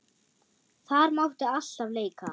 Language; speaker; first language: Icelandic; non-native, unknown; German